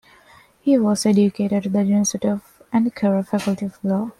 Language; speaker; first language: English; non-native, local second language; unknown